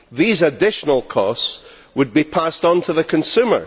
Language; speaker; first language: English; native; English